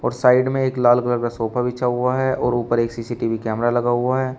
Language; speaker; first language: Hindi; native; Hindi